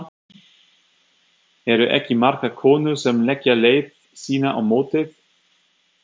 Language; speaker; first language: Icelandic; non-native, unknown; German